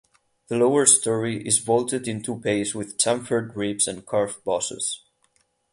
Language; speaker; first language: English; non-native, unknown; Catalan